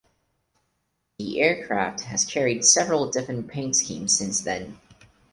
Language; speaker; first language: English; non-native, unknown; Portuguese